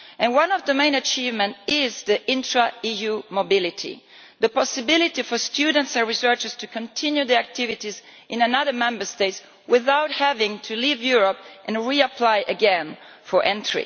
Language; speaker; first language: English; non-native, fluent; Italian